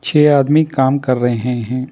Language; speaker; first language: Hindi; non-native, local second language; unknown